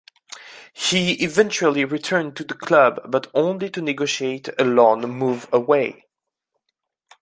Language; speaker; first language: English; non-native, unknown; French